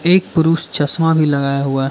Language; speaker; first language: Hindi; non-native, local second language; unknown